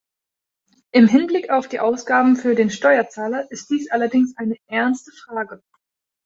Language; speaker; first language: German; native; German